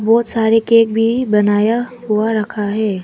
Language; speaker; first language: Hindi; early bilingual, other home language; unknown